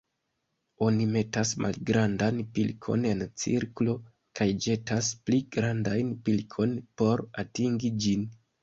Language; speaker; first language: Esperanto; non-native, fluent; Kinyarwanda